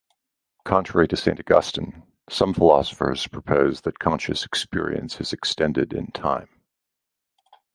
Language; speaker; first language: English; native; English